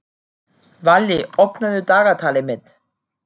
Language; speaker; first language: Icelandic; non-native, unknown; German